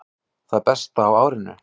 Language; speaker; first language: Icelandic; native; Icelandic